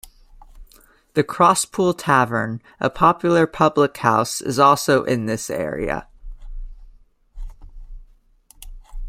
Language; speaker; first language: English; native; English